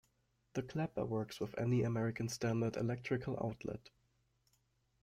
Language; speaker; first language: English; non-native, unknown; German